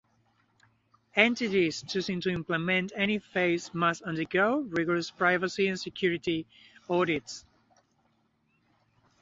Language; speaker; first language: English; native; English